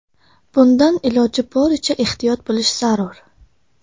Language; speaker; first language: Uzbek; non-native, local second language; Tajik